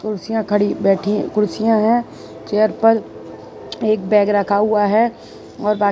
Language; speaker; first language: Hindi; non-native, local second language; Gujarati